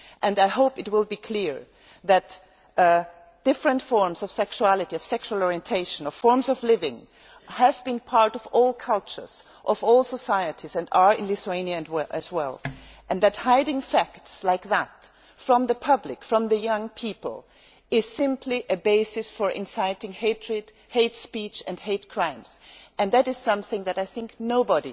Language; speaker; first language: English; non-native, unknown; German